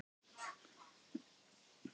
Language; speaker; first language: Icelandic; non-native, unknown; Thai